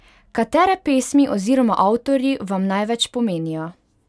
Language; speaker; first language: Slovenian; non-native, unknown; Hungarian